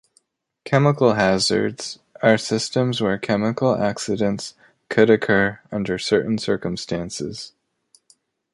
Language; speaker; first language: English; native; English